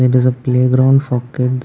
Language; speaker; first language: English; non-native, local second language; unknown